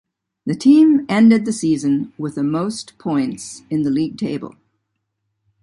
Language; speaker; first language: English; native; English